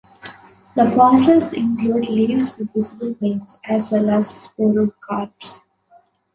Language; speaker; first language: English; non-native, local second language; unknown